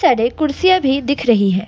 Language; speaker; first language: Hindi; non-native, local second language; Assamese